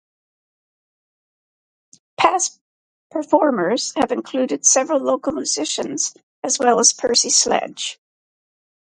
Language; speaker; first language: English; native; English